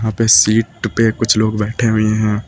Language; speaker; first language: Hindi; native; Hindi